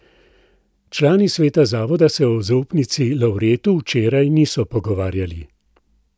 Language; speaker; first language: Slovenian; native; Slovenian